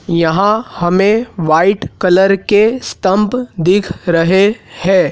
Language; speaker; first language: Hindi; native; Hindi